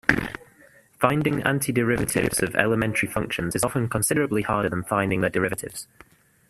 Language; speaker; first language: English; native; English